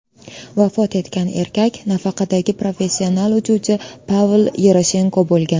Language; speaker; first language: Uzbek; native; Uzbek